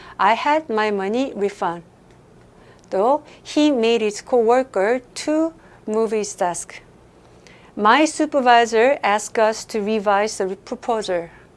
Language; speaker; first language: English; non-native, fluent; Korean